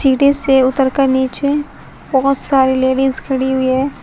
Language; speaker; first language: Hindi; native; Hindi